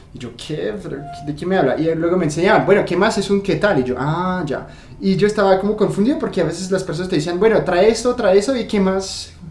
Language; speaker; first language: Spanish; non-native, fluent; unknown